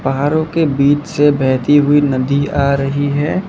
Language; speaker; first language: Hindi; non-native, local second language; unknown